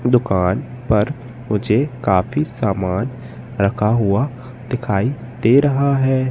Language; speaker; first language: Hindi; native; Hindi